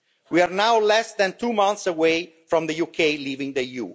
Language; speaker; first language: English; non-native, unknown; Italian